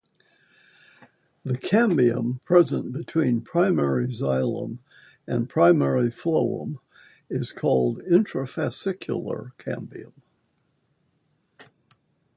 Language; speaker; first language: English; native; English